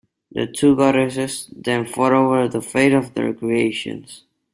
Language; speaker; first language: English; non-native, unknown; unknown